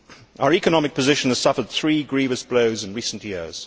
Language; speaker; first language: English; native; English